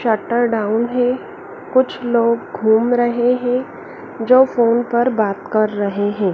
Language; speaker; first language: Hindi; native; Hindi